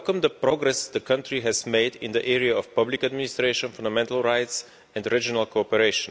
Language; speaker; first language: English; non-native, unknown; Bulgarian